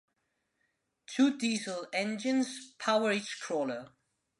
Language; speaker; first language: English; non-native, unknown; Spanish